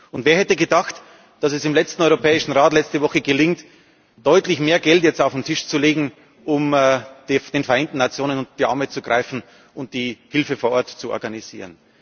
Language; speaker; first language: German; native; German